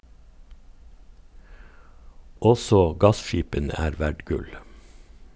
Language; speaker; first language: Norwegian; native; Norwegian